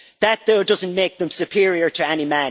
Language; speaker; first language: English; native; English